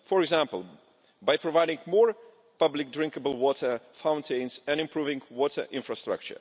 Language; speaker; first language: English; non-native, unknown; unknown